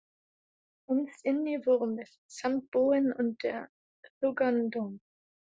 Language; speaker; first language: Icelandic; non-native, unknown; German